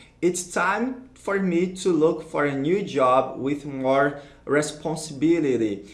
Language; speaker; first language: English; non-native, fluent; Portuguese